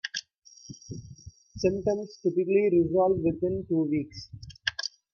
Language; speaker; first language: English; non-native, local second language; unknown